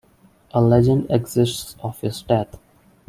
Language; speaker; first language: English; non-native, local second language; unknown